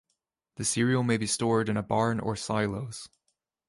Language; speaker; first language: English; native; English